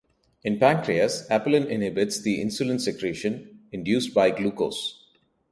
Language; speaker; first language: English; non-native, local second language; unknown